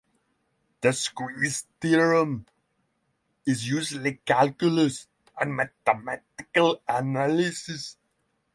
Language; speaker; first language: English; non-native, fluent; Norwegian